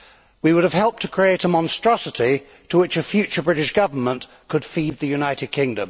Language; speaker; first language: English; native; English